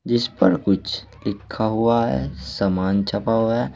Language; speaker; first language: Hindi; native; Hindi